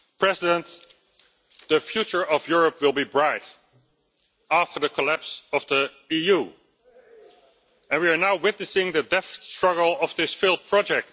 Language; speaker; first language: English; non-native, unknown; Dutch